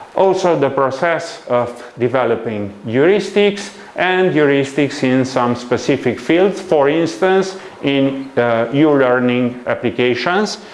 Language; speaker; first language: English; non-native, fluent; Romanian